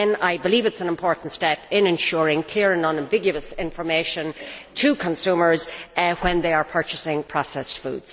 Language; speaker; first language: English; native; English